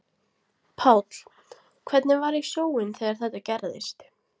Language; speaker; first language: Icelandic; non-native, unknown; Latvian